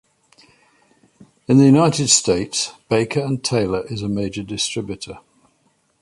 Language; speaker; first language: English; native; English